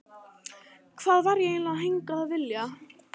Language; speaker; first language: Icelandic; non-native, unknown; Italian